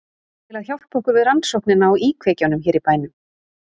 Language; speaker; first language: Icelandic; native; Icelandic